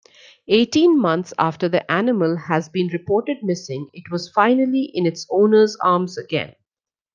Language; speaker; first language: English; non-native, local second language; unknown